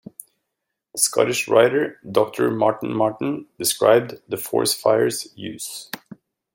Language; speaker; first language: English; native; English